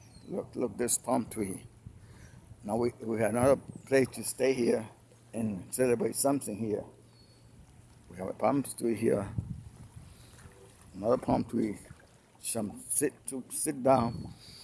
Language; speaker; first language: English; non-native, fluent; Spanish